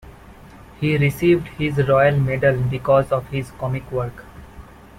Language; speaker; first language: English; non-native, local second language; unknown